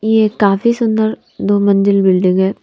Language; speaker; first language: Hindi; non-native, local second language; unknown